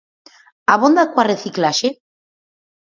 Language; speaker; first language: Galician; native; Galician